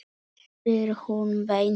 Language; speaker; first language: Icelandic; non-native, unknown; Polish